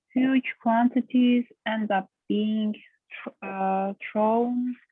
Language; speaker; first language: English; non-native, learner; Turkish